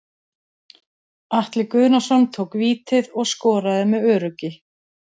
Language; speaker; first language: Icelandic; native; Icelandic